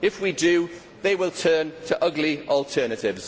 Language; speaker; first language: English; native; English